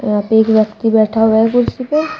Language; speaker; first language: Hindi; native; Hindi